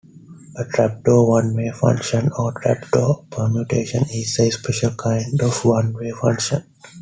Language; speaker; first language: English; non-native, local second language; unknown